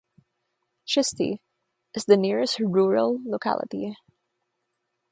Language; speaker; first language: English; non-native, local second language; Filipino